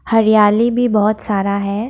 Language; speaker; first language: Hindi; non-native, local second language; Assamese